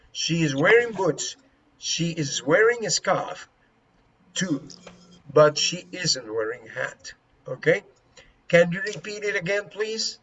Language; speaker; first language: English; non-native, fluent; Spanish